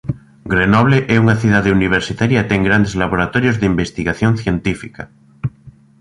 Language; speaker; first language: Galician; native; Galician